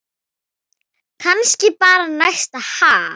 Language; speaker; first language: Icelandic; non-native, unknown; Thai